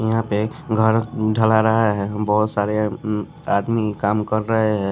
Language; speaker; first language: Hindi; non-native, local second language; Bhojpuri